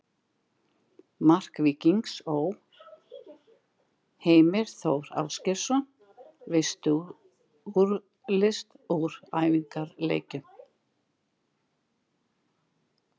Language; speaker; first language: Icelandic; native; Icelandic